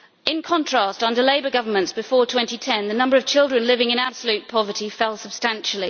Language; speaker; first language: English; native; English